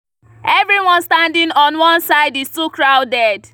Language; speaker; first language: English; non-native, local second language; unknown